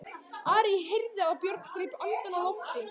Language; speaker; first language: Icelandic; native; Icelandic